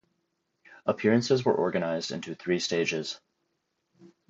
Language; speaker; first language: English; native; English